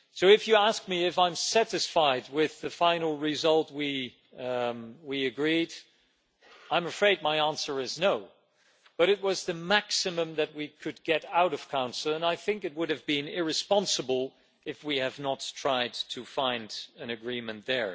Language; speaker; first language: English; non-native, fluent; Dutch